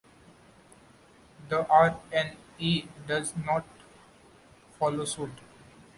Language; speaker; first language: English; non-native, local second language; Marathi